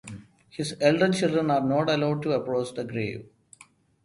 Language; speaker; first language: English; non-native, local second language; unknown